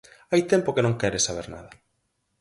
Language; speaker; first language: Galician; native; Galician